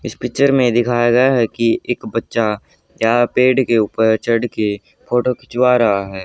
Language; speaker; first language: Hindi; native; Hindi